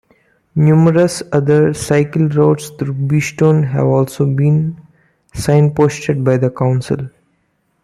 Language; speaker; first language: English; non-native, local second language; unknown